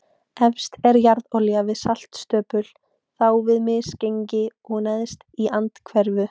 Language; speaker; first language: Icelandic; native; Icelandic